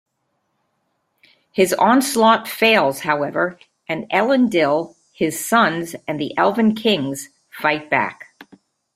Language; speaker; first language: English; native; English